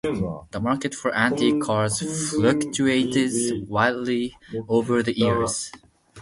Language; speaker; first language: English; non-native, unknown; Japanese